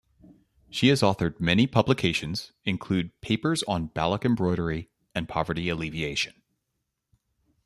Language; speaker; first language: English; native; English